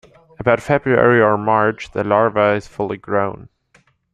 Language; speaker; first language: English; non-native, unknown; German